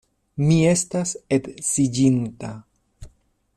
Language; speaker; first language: Esperanto; non-native, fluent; Spanish